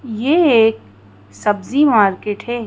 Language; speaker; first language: Hindi; native; Hindi